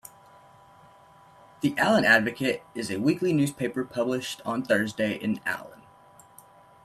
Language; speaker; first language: English; native; English